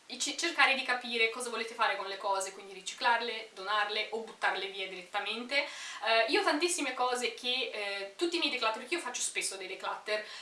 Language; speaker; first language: Italian; early bilingual, other home language; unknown